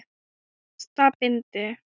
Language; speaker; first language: Icelandic; non-native, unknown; Thai